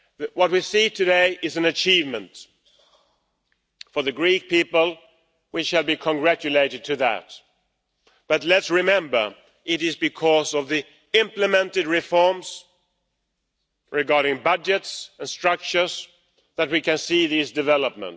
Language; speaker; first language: English; non-native, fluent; Swedish